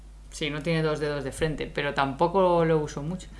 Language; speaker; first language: Spanish; native; Spanish